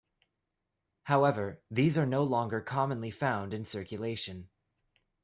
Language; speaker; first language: English; native; English